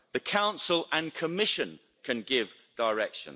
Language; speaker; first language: English; native; English